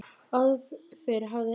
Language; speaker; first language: Icelandic; native; Icelandic